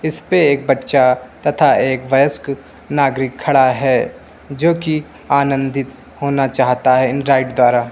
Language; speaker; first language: Hindi; native; Hindi